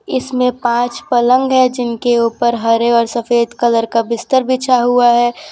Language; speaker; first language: Hindi; non-native, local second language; Gujarati